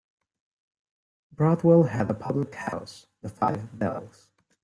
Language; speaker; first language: English; non-native, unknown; Spanish